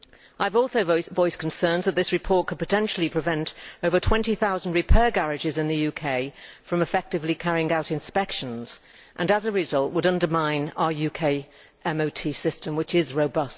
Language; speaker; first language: English; native; English